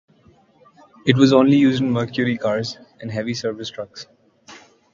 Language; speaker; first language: English; non-native, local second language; Marathi